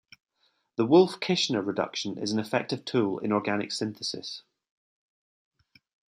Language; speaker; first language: English; native; English